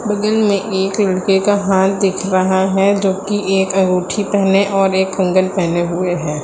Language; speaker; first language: Hindi; native; Hindi